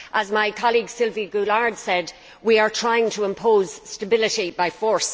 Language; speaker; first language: English; native; English